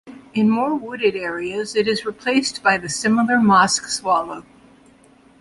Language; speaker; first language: English; native; English